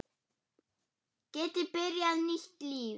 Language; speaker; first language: Icelandic; non-native, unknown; German